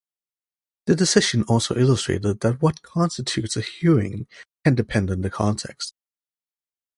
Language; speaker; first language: English; native; English